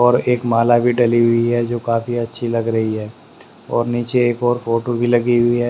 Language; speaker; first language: Hindi; native; Hindi